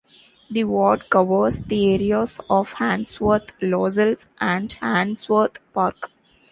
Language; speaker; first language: English; non-native, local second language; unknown